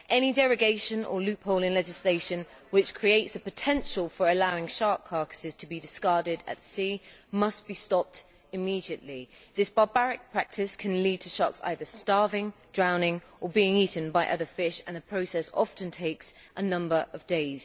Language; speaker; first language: English; native; English